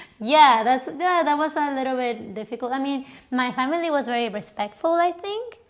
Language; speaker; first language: English; non-native, fluent; Spanish